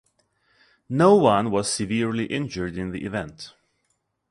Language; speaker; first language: English; non-native, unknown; Russian